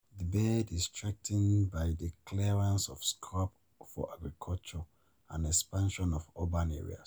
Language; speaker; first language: English; non-native, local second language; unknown